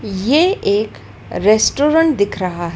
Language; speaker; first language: Hindi; native; Hindi